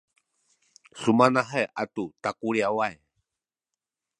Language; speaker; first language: Sakizaya; native; Sakizaya